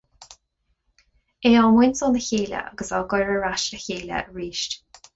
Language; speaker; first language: Irish; non-native, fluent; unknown